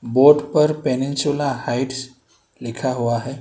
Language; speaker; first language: Hindi; non-native, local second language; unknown